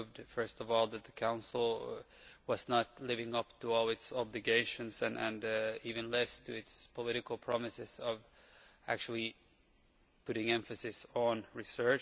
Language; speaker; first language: English; non-native, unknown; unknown